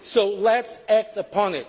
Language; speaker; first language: English; non-native, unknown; Portuguese